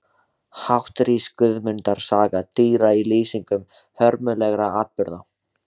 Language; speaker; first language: Icelandic; native; Icelandic